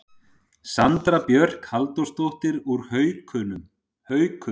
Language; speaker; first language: Icelandic; native; Icelandic